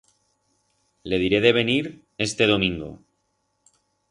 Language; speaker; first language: Aragonese; non-native, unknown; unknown